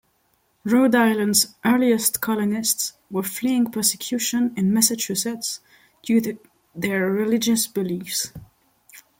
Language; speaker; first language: English; non-native, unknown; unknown